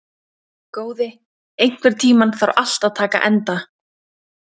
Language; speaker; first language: Icelandic; native; Icelandic